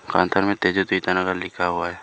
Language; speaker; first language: Hindi; early bilingual, other home language; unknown